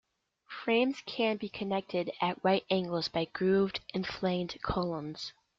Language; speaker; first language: English; native; English